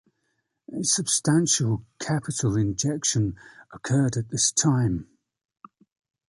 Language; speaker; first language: English; native; English